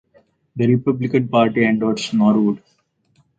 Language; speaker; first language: English; non-native, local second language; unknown